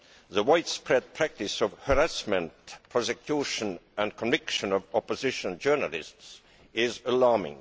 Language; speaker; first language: English; non-native, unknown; Estonian